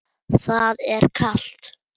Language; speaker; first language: Icelandic; non-native, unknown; German